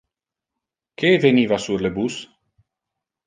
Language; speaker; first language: Interlingua; non-native, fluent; Italian